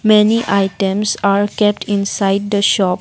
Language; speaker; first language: English; non-native, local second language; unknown